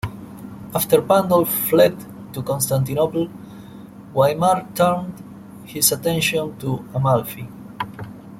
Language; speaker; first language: English; non-native, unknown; Spanish